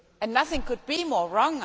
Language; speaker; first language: English; non-native, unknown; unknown